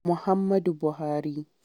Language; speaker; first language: English; non-native, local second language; Hausa